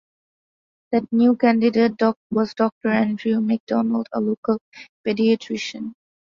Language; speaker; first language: English; non-native, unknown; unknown